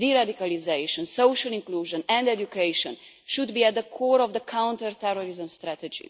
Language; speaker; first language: English; non-native, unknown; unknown